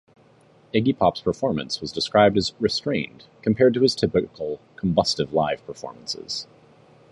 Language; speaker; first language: English; native; English